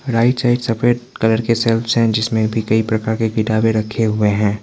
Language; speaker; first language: Hindi; non-native, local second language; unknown